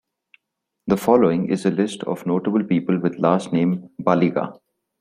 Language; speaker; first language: English; non-native, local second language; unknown